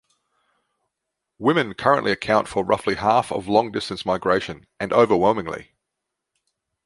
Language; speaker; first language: English; native; English